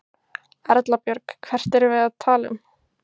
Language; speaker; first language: Icelandic; native; Icelandic